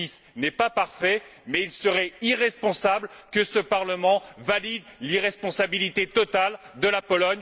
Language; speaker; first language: French; native; French